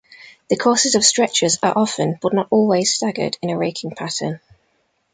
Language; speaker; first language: English; native; English